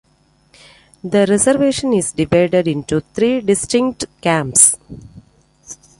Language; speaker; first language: English; non-native, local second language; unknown